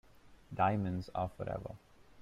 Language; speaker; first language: English; non-native, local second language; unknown